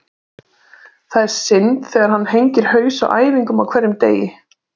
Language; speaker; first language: Icelandic; native; Icelandic